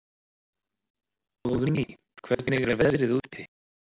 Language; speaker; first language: Icelandic; native; Icelandic